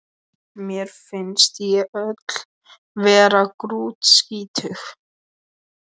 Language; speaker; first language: Icelandic; non-native, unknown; Polish